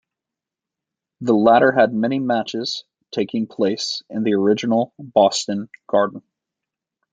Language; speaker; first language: English; native; English